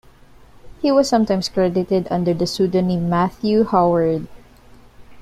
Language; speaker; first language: English; non-native, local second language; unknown